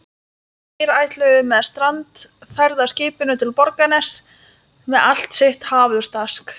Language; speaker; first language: Icelandic; non-native, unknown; Lithuanian